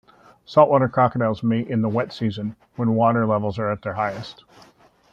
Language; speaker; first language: English; native; English